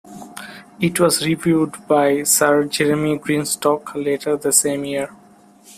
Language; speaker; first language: English; non-native, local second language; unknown